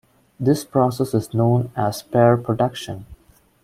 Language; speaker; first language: English; non-native, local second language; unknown